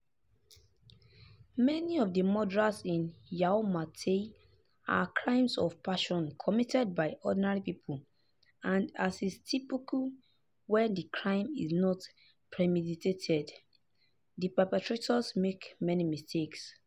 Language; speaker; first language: English; non-native, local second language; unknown